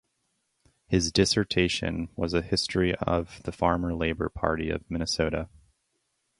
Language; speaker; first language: English; native; English